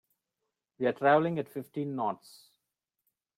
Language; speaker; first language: English; non-native, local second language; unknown